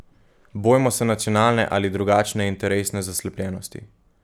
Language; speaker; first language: Slovenian; native; Slovenian